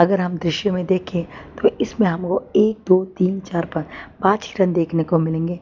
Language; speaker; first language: Hindi; non-native, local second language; Gujarati